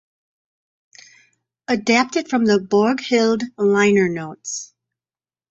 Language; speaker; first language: English; native; English